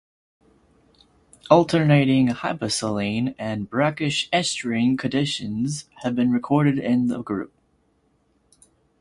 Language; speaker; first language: English; native; English